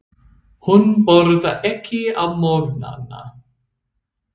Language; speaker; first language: Icelandic; non-native, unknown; English